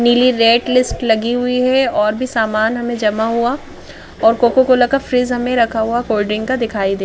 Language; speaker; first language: Hindi; native; Hindi